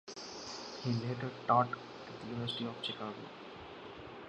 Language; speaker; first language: English; non-native, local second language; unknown